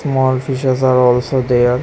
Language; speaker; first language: English; non-native, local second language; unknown